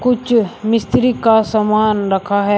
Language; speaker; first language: Hindi; native; Hindi